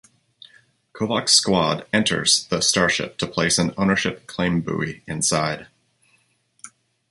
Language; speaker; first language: English; native; English